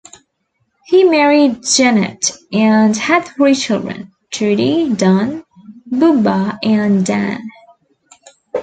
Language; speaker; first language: English; native; English